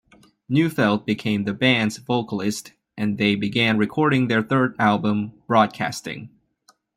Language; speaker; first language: English; non-native, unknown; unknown